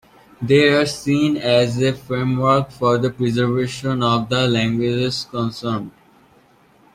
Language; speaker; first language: English; native; English